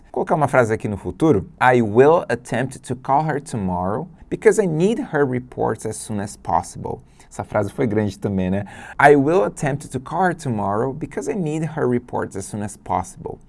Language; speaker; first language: English; non-native, fluent; Portuguese